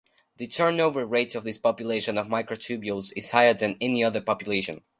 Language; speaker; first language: English; non-native, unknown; Spanish